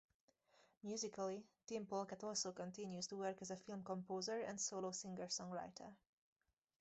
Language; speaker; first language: English; native; English